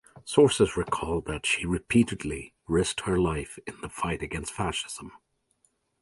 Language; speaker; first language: English; native; English